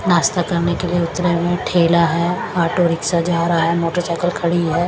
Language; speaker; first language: Hindi; non-native, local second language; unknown